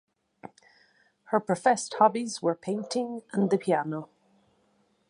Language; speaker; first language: English; native; English